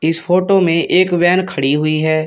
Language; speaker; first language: Hindi; native; Hindi